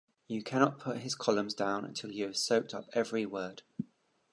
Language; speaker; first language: English; native; English